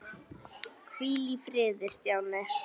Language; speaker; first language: Icelandic; native; Icelandic